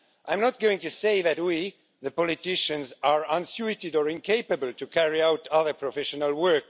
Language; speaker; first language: English; non-native, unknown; Estonian